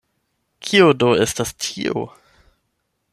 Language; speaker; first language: Esperanto; non-native, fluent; German